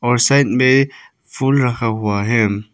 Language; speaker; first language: Hindi; non-native, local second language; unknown